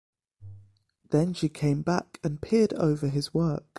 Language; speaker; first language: English; native; English